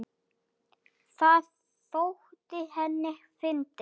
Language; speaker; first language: Icelandic; native; Icelandic